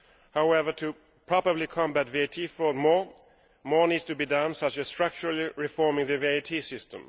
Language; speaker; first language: English; non-native, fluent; Swedish